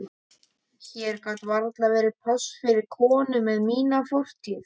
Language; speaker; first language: Icelandic; native; Icelandic